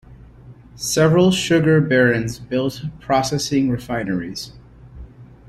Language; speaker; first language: English; native; English